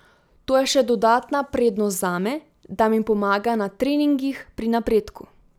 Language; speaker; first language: Slovenian; native; Slovenian